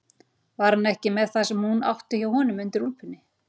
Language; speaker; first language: Icelandic; native; Icelandic